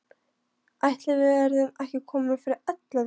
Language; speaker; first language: Icelandic; non-native, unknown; Polish